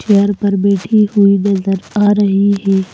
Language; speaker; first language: Hindi; native; Hindi